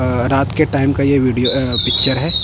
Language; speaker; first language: Hindi; non-native, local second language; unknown